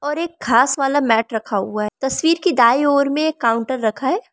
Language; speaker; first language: Hindi; non-native, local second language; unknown